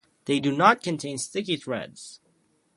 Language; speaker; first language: English; native; English